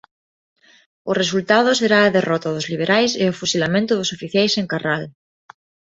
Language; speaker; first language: Galician; non-native, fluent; Spanish